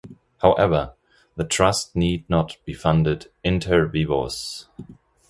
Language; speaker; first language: English; non-native, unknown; German